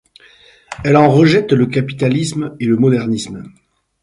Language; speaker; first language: French; native; French